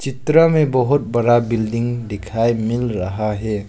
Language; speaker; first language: Hindi; non-native, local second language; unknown